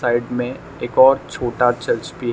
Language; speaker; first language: Hindi; non-native, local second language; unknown